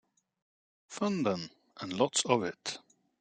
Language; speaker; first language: English; native; English